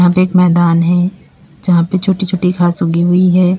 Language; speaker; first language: Hindi; native; Hindi